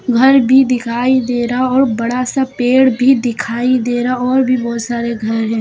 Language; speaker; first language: Hindi; native; Hindi